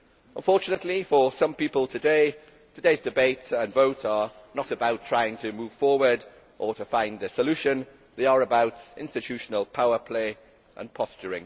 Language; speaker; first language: English; native; English